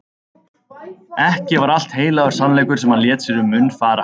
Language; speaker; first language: Icelandic; native; Icelandic